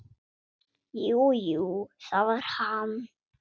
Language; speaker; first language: Icelandic; non-native, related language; Swedish